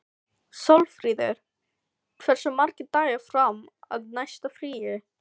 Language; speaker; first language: Icelandic; non-native, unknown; Filipino